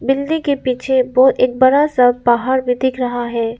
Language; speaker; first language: Hindi; non-native, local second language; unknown